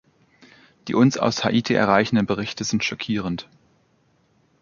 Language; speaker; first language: German; native; German